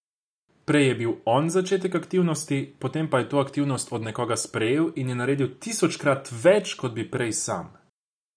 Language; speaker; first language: Slovenian; non-native, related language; Croatian